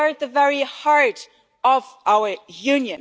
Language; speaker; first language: English; non-native, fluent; German